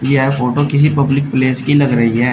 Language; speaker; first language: Hindi; native; Hindi